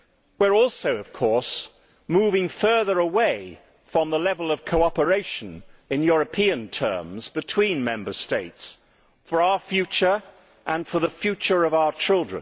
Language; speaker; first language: English; native; English